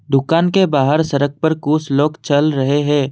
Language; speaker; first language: Hindi; non-native, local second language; Assamese